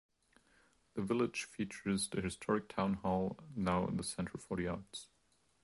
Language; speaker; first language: English; non-native, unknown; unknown